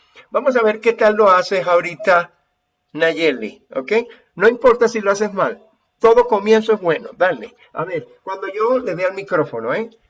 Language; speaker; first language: Spanish; native; Spanish